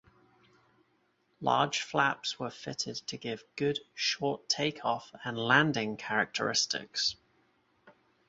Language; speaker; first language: English; native; English